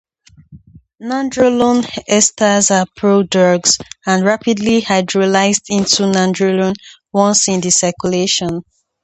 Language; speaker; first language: English; native; English